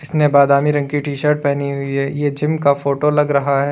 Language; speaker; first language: Hindi; native; Hindi